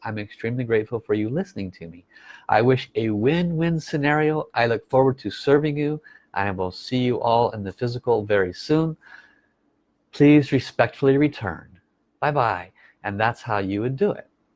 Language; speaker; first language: English; native; English